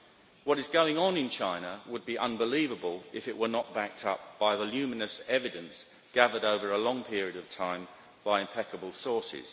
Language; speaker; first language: English; native; English